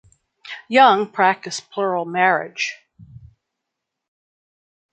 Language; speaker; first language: English; native; English